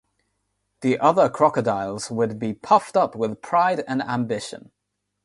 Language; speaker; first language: English; non-native, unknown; Nepali